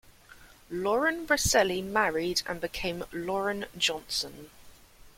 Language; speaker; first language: English; native; English